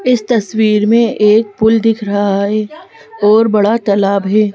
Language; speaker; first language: Hindi; native; Hindi